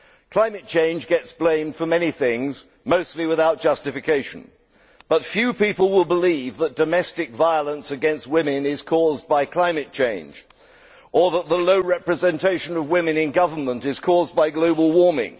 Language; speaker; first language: English; native; English